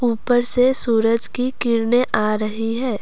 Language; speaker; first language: Hindi; non-native, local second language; Assamese